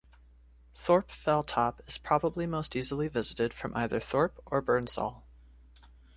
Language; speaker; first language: English; native; English